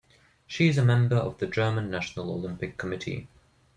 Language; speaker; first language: English; non-native, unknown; German